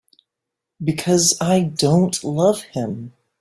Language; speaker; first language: English; native; English